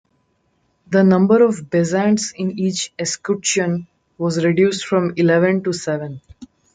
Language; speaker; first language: English; non-native, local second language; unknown